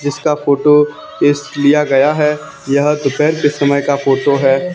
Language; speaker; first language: Hindi; native; Hindi